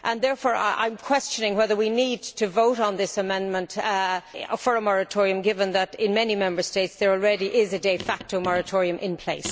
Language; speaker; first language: English; native; English